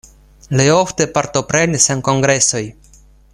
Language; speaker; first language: Esperanto; non-native, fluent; Russian